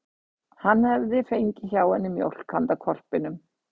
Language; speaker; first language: Icelandic; native; Icelandic